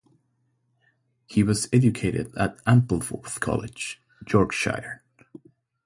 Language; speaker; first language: English; non-native, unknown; Spanish